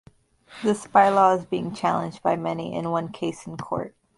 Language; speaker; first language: English; native; English